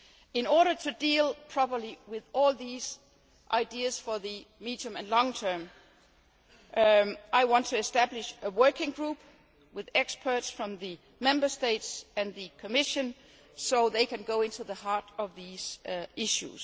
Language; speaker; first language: English; non-native, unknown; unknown